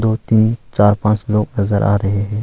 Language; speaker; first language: Hindi; non-native, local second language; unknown